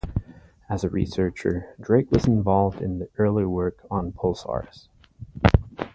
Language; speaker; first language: English; native; English